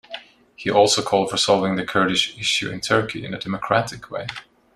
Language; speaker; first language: English; non-native, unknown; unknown